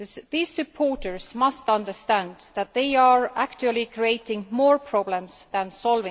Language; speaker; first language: English; non-native, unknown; Estonian